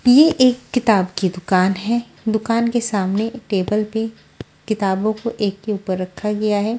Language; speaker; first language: Hindi; non-native, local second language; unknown